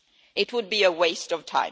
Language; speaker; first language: English; non-native, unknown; Swedish